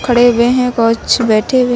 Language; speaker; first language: Hindi; native; Hindi